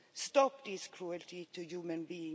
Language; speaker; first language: English; non-native, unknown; Swedish